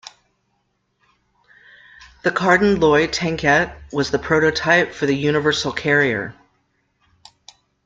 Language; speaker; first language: English; native; English